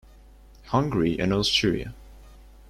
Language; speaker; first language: English; non-native, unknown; Turkish